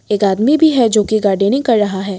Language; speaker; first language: Hindi; non-native, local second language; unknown